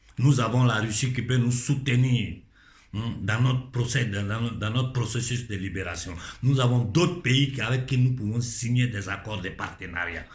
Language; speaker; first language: French; non-native, local second language; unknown